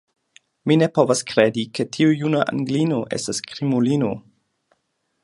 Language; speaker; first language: Esperanto; non-native, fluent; German